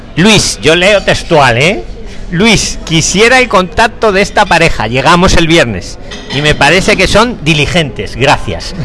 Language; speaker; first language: Spanish; native; Spanish